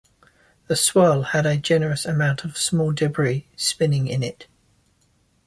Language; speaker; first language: English; native; English